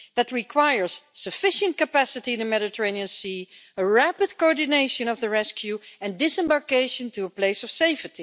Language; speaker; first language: English; non-native, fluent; Dutch